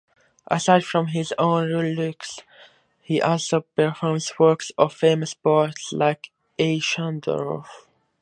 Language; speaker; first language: English; native; English